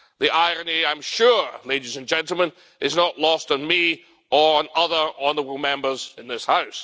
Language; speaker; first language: English; native; English